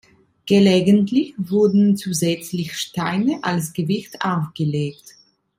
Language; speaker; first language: German; non-native, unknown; Italian